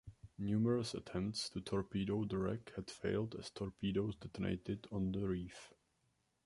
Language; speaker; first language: English; non-native, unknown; Czech